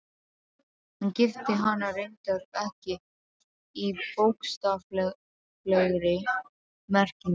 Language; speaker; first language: Icelandic; non-native, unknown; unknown